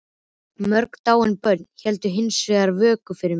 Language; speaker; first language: Icelandic; native; Icelandic